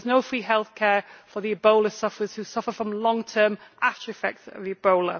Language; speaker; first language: English; native; English